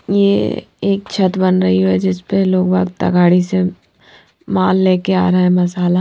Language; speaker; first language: Hindi; non-native, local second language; Punjabi